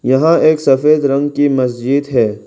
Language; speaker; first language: Hindi; non-native, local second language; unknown